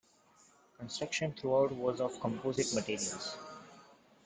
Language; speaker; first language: English; non-native, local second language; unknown